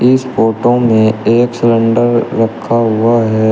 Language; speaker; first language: Hindi; native; Hindi